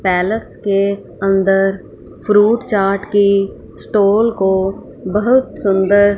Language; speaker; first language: Hindi; non-native, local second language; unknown